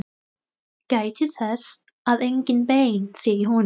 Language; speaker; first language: Icelandic; non-native, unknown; Thai